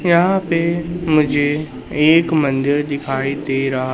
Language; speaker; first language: Hindi; native; Hindi